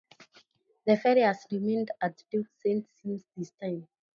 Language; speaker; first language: English; non-native, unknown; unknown